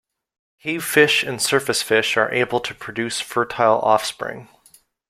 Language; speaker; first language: English; native; English